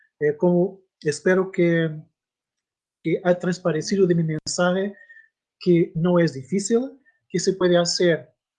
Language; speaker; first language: Spanish; non-native, related language; Portuguese